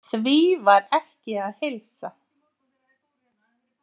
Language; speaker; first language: Icelandic; native; Icelandic